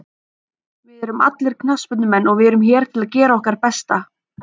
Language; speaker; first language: Icelandic; native; Icelandic